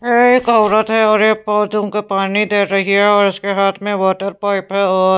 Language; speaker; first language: Hindi; non-native, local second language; Punjabi